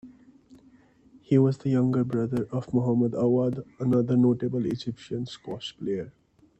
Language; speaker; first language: English; non-native, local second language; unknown